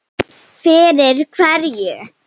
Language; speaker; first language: Icelandic; non-native, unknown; Slovenian